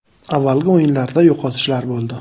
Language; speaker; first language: Uzbek; native; Uzbek